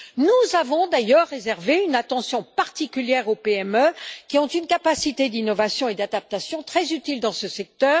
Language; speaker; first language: French; native; French